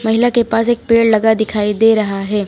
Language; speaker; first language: Hindi; native; Hindi